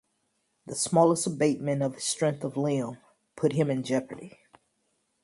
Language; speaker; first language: English; native; English